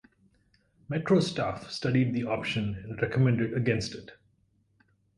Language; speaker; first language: English; non-native, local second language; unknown